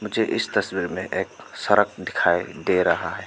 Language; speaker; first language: Hindi; non-native, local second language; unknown